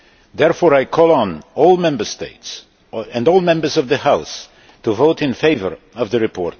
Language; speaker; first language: English; non-native, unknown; Polish